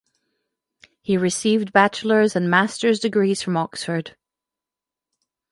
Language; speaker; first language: English; non-native, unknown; French